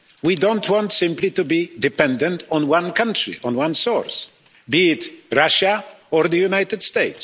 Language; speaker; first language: English; non-native, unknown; Polish